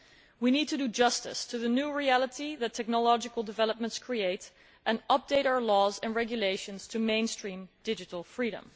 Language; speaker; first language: English; non-native, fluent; Dutch